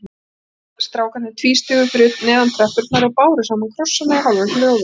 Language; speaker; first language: Icelandic; native; Icelandic